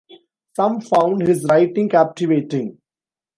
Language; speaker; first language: English; non-native, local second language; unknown